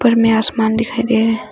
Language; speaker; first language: Hindi; non-native, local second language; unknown